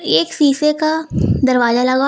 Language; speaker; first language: Hindi; native; Hindi